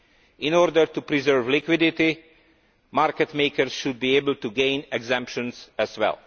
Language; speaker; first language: English; non-native, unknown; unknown